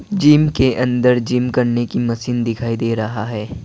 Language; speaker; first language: Hindi; non-native, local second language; Assamese